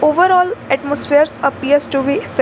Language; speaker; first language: English; non-native, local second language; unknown